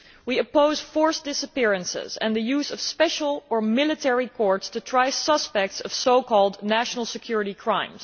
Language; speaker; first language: English; non-native, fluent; Dutch